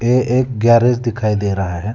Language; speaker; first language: Hindi; non-native, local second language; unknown